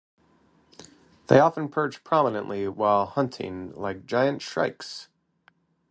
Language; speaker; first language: English; native; English